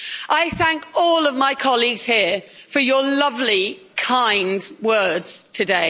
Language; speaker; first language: English; native; English